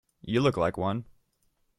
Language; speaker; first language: English; native; English